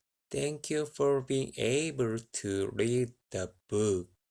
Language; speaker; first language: English; non-native, learner; Korean